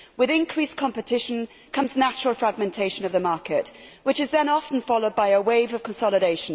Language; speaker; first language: English; native; English